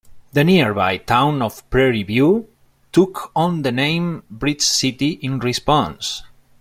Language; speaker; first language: English; non-native, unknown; Spanish